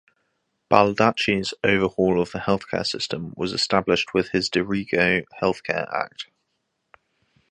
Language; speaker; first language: English; native; English